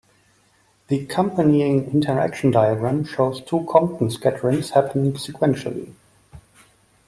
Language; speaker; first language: English; non-native, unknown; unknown